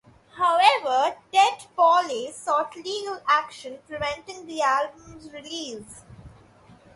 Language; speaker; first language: English; non-native, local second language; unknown